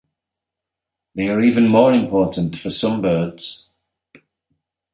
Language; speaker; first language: English; native; English